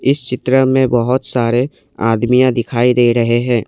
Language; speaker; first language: Hindi; non-native, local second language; Assamese